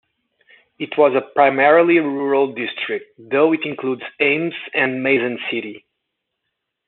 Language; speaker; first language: English; non-native, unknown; Portuguese